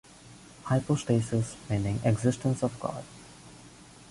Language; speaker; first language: English; non-native, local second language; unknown